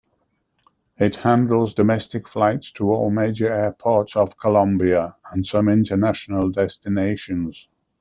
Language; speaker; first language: English; native; English